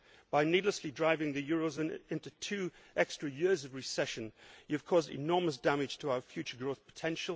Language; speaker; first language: English; native; English